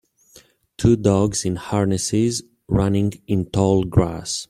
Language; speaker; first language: English; native; English